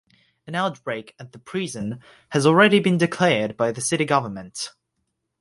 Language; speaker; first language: English; non-native, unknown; Russian